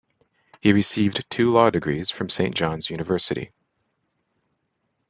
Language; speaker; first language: English; native; English